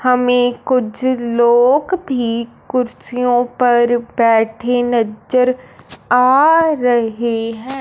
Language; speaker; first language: Hindi; non-native, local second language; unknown